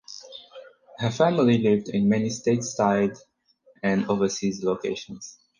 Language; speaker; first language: English; non-native, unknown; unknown